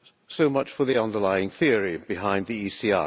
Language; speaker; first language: English; non-native, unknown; Hungarian